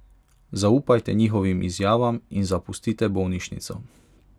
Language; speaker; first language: Slovenian; non-native, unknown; Hungarian